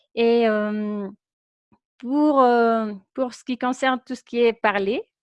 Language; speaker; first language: French; non-native, fluent; Spanish